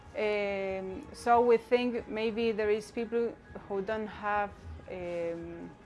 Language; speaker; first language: English; non-native, learner; Spanish